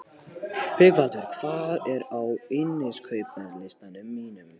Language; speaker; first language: Icelandic; non-native, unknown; Polish